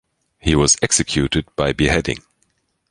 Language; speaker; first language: English; non-native, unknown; German